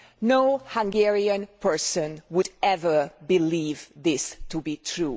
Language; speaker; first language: English; non-native, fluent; Hungarian